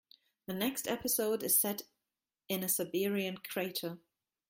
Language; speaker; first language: English; non-native, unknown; German